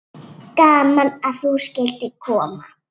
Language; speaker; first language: Icelandic; native; Icelandic